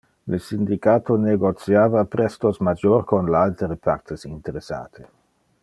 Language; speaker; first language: Interlingua; non-native, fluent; Dutch